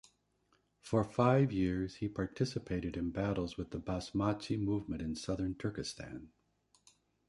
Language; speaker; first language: English; native; English